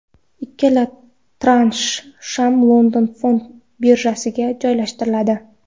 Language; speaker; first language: Uzbek; non-native, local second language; Kara-Kalpak